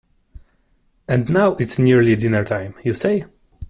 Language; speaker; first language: English; non-native, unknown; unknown